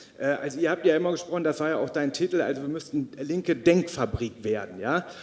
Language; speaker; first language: German; native; German